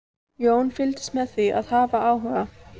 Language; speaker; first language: Icelandic; native; Icelandic